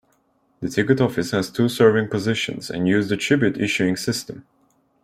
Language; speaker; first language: English; non-native, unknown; Turkish